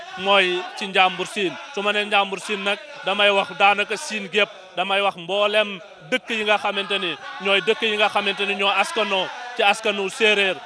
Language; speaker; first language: Wolof; native; Wolof